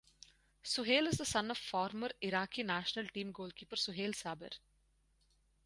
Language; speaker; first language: English; non-native, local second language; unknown